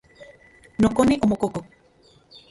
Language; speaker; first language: Central Puebla Nahuatl; non-native, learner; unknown